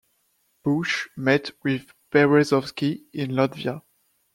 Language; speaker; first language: English; non-native, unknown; French